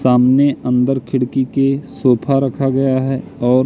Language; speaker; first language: Hindi; native; Hindi